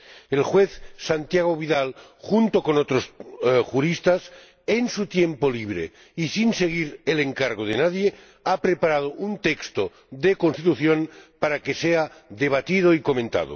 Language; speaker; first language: Spanish; non-native, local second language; Catalan